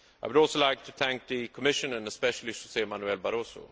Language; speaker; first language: English; non-native, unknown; Swedish